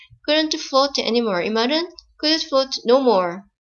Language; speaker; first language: English; non-native, fluent; Korean